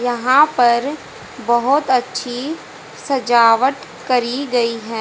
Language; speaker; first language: Hindi; native; Hindi